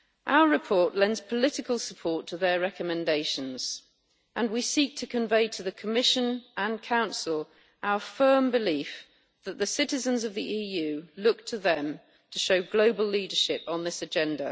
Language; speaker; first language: English; native; English